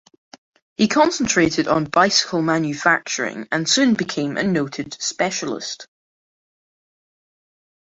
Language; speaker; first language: English; native; English